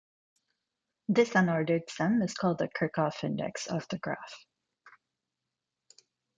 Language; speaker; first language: English; non-native, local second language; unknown